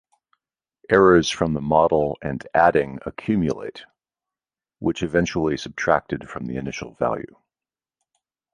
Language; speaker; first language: English; native; English